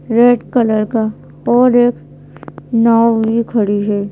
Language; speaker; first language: Hindi; native; Hindi